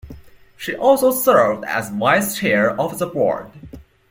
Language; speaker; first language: English; non-native, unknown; Chinese